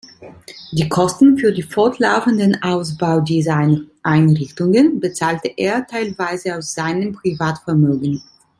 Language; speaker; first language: German; non-native, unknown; Italian